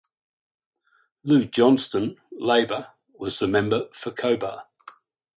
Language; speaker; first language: English; native; English